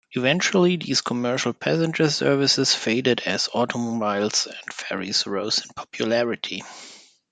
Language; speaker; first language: English; non-native, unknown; German